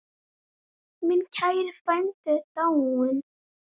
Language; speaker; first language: Icelandic; native; Icelandic